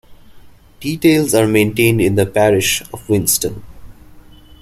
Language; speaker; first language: English; non-native, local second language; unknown